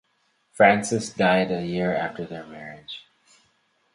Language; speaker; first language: English; native; English